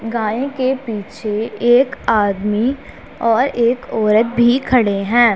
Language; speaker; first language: Hindi; non-native, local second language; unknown